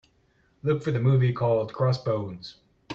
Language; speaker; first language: English; native; English